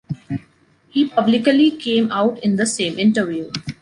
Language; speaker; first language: English; non-native, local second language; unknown